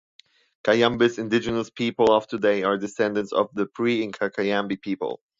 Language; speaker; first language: English; non-native, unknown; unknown